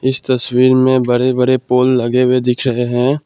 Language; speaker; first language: Hindi; non-native, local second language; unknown